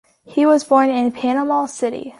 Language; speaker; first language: English; native; English